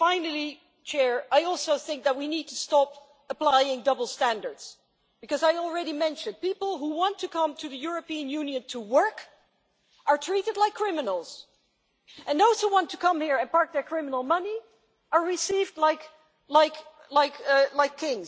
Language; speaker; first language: English; non-native, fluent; Dutch